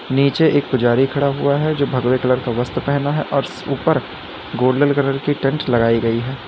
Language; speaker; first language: Hindi; native; Hindi